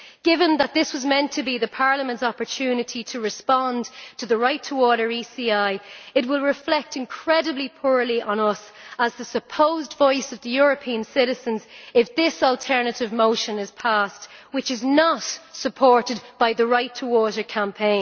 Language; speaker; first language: English; native; English